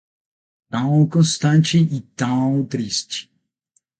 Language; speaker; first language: Portuguese; non-native, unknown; Spanish